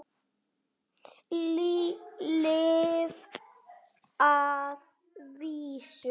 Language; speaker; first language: Icelandic; native; Icelandic